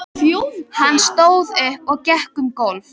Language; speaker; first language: Icelandic; native; Icelandic